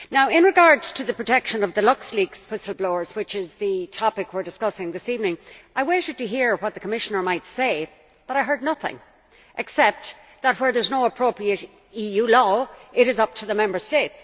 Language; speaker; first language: English; native; English